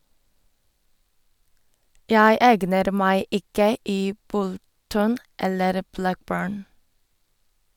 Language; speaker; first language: Norwegian; non-native, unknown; Korean